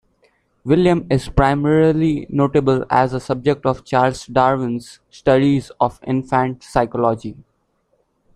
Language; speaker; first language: English; non-native, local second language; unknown